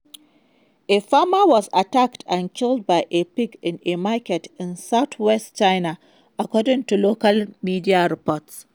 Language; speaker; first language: English; non-native, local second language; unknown